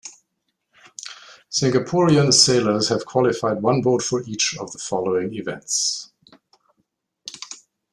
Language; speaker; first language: English; non-native, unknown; German